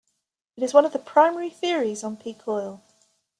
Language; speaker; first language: English; native; English